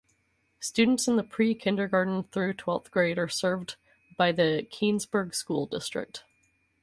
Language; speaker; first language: English; native; English